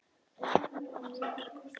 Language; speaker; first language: Icelandic; non-native, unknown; Polish